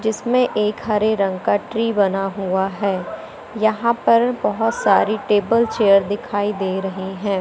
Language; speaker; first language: Hindi; native; Hindi